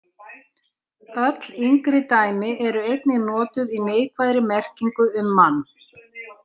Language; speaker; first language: Icelandic; native; Icelandic